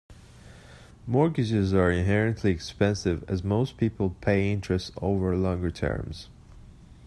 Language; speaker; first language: English; native; English